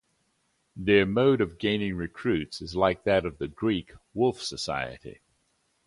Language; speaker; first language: English; native; English